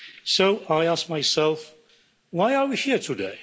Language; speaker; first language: English; non-native, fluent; Polish